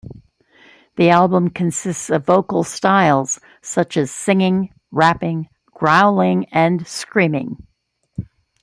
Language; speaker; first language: English; native; English